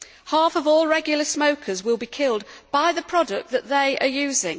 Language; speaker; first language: English; native; English